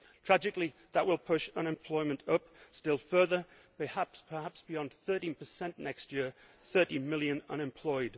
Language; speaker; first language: English; native; English